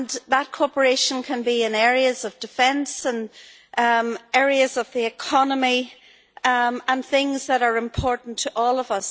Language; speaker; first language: English; native; English